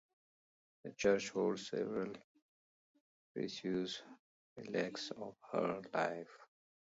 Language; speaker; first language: English; non-native, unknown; Pashto